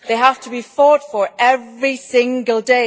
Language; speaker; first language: English; non-native, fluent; German